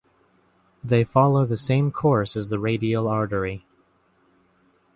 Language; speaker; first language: English; native; English